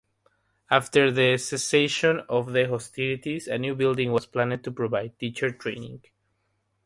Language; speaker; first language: English; non-native, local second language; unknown